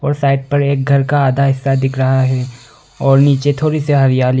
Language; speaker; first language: Hindi; non-native, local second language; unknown